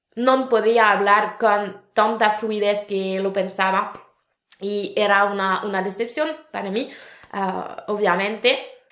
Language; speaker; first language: Spanish; non-native, fluent; French